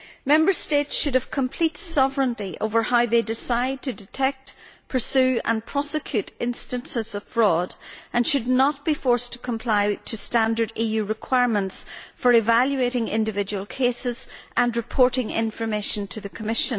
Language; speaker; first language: English; native; English